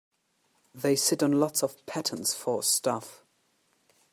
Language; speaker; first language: English; non-native, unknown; German